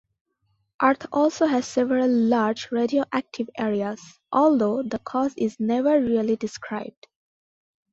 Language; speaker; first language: English; non-native, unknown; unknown